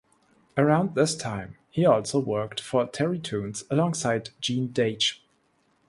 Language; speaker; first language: English; non-native, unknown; German